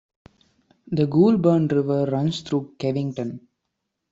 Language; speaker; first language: English; non-native, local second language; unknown